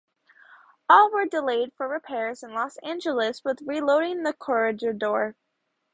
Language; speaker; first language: English; native; English